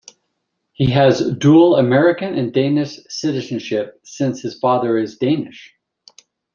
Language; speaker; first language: English; native; English